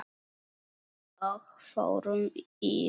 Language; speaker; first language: Icelandic; non-native, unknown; Polish